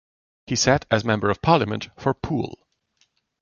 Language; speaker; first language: English; non-native, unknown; German